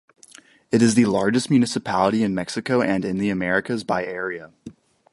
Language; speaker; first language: English; native; English